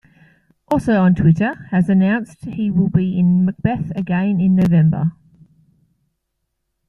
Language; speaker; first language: English; native; English